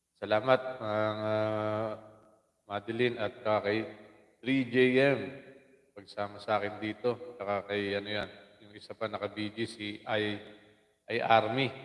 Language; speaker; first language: Filipino; non-native, local second language; Waray